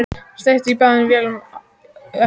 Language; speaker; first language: Icelandic; native; Icelandic